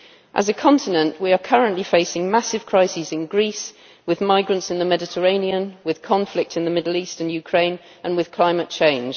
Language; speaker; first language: English; native; English